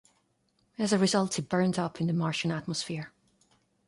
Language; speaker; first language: English; non-native, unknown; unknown